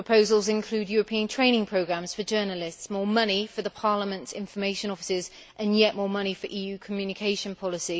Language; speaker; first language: English; native; English